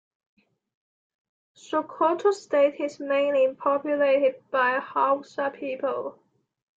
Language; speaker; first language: English; non-native, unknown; Chinese